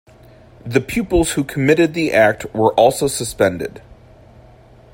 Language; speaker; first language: English; native; English